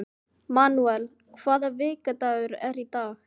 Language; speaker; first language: Icelandic; non-native, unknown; Filipino